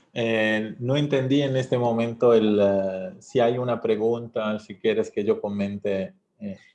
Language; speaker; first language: Spanish; non-native, fluent; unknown